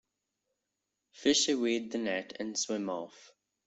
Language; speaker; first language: English; non-native, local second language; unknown